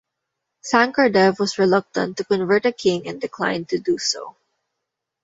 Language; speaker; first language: English; non-native, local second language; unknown